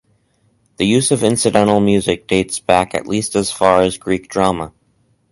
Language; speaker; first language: English; native; English